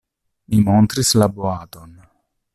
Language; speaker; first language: Esperanto; non-native, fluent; Italian